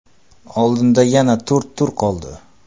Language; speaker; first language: Uzbek; non-native, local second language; Kara-Kalpak